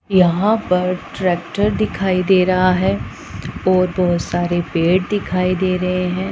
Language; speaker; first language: Hindi; non-native, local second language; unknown